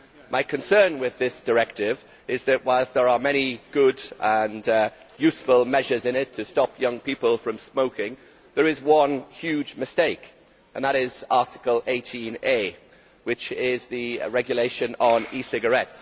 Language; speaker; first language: English; native; English